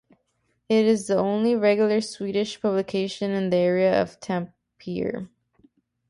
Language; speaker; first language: English; native; English